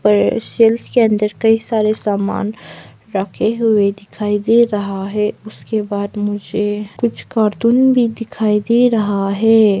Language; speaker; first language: Hindi; non-native, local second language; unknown